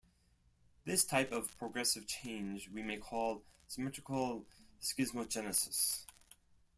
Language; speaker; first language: English; non-native, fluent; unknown